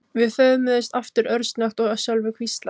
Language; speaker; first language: Icelandic; non-native, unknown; Filipino